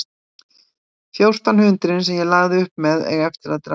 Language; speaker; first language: Icelandic; native; Icelandic